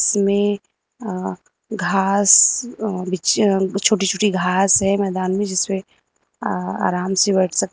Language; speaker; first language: Hindi; native; Hindi